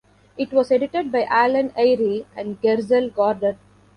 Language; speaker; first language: English; non-native, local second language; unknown